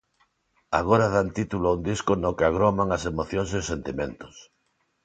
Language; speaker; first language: Galician; non-native, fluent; Spanish